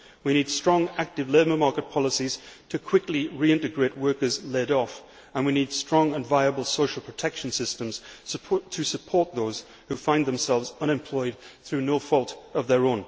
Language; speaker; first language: English; native; English